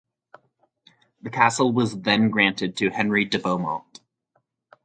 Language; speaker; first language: English; native; English